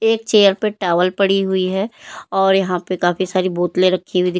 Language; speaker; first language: Hindi; native; Hindi